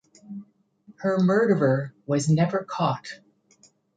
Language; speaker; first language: English; native; English